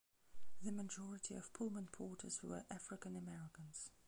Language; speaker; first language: English; non-native, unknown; Belarusian